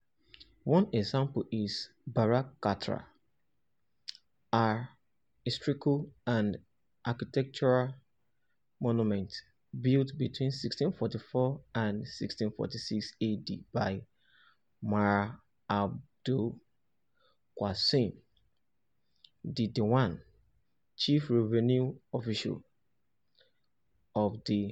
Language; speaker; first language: English; non-native, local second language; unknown